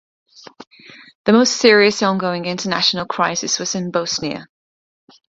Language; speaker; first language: English; non-native, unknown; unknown